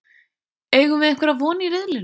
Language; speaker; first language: Icelandic; native; Icelandic